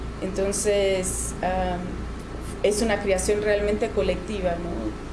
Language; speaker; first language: Spanish; non-native, fluent; Portuguese